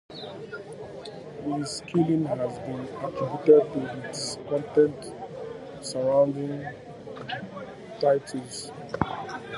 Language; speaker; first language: English; native; English